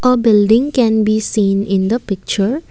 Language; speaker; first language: English; non-native, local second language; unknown